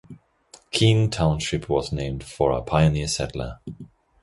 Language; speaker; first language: English; non-native, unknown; German